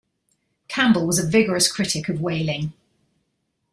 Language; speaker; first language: English; native; English